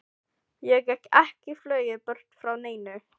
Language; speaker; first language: Icelandic; non-native, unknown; Filipino